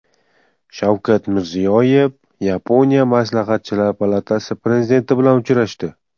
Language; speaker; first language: Uzbek; non-native, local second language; Tajik